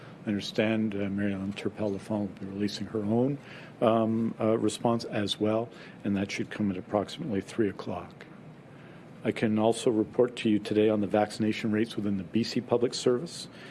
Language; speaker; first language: English; native; English